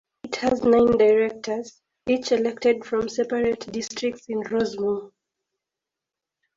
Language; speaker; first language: English; native; English